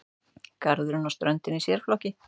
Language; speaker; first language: Icelandic; native; Icelandic